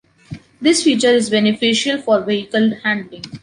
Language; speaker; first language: English; non-native, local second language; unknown